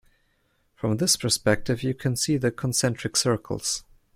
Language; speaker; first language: English; non-native, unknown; German